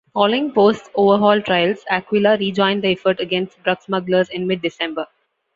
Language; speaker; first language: English; non-native, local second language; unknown